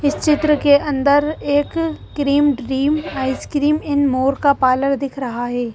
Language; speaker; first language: Hindi; native; Hindi